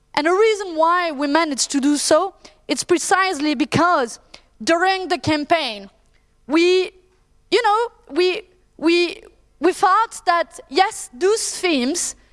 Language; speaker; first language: English; non-native, fluent; French